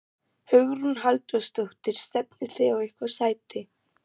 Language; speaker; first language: Icelandic; non-native, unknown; German